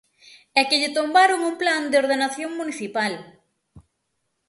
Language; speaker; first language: Galician; native; Galician